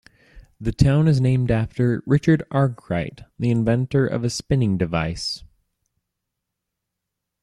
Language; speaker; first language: English; native; English